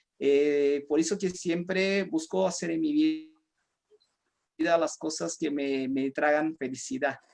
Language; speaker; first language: Spanish; non-native, fluent; Portuguese